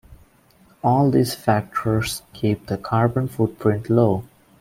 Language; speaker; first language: English; non-native, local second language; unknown